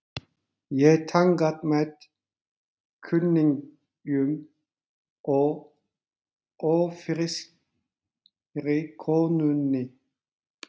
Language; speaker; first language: Icelandic; non-native, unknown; Turkish